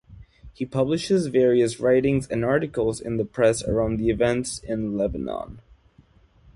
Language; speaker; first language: English; non-native, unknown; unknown